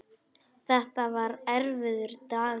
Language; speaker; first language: Icelandic; non-native, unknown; Polish